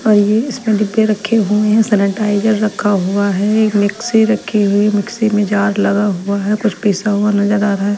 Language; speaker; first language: Hindi; non-native, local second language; Punjabi